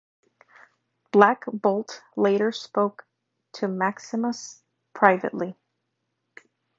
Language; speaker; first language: English; native; English